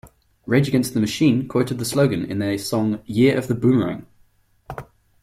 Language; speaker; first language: English; non-native, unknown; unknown